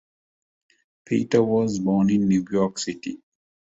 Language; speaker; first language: English; non-native, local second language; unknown